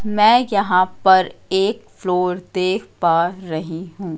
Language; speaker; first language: Hindi; native; Hindi